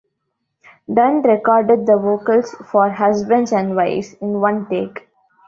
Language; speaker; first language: English; non-native, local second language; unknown